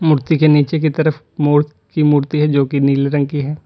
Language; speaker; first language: Hindi; native; Hindi